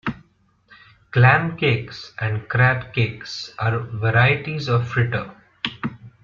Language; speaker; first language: English; non-native, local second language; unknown